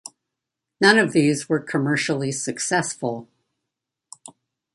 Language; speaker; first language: English; native; English